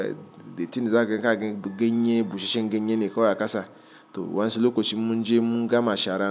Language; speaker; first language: Hausa; non-native, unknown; Igbo